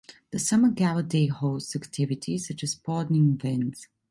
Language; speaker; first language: English; non-native, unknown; Italian